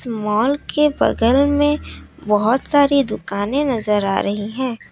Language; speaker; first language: Hindi; non-native, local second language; Assamese